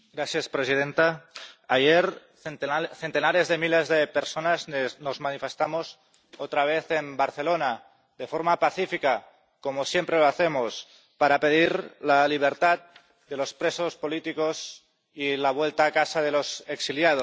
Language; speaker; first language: Spanish; non-native, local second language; Catalan